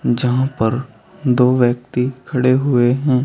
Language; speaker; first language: Hindi; native; Hindi